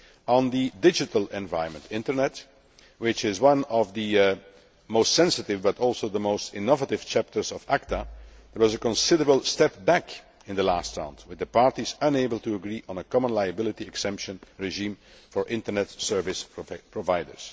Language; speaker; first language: English; non-native, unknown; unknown